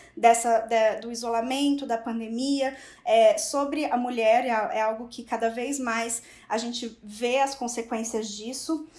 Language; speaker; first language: Portuguese; native; Portuguese